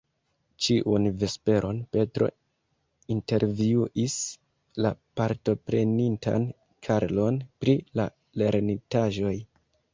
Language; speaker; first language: Esperanto; non-native, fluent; Kinyarwanda